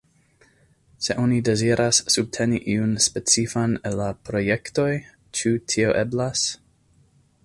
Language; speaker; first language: Esperanto; non-native, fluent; English